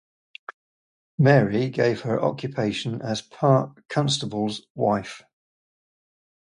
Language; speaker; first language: English; native; English